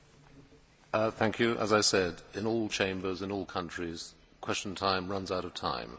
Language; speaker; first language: English; native; English